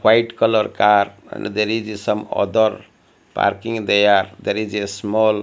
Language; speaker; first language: English; non-native, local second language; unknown